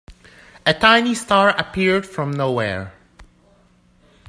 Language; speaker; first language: English; native; English